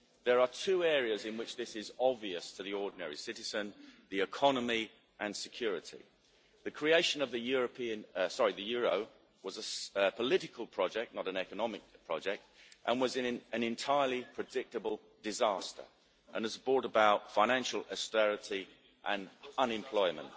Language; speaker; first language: English; native; English